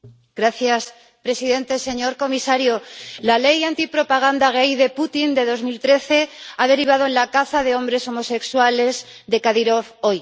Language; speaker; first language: Spanish; native; Spanish